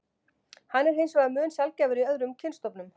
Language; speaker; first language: Icelandic; native; Icelandic